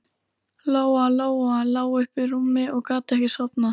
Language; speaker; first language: Icelandic; native; Icelandic